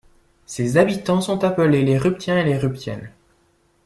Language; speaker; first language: French; native; French